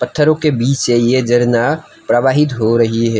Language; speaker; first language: Hindi; non-native, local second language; Assamese